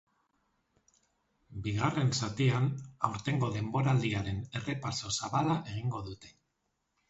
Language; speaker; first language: Basque; non-native, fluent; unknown